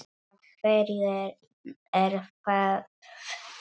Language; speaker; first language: Icelandic; non-native, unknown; Polish